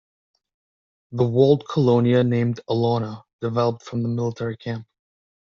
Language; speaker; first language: English; native; English